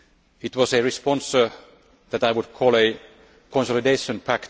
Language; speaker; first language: English; non-native, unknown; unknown